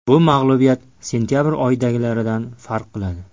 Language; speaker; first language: Uzbek; native; Uzbek